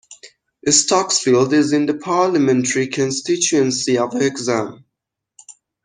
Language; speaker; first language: English; non-native, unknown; Persian